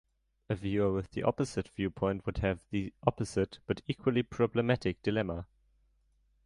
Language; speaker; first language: English; non-native, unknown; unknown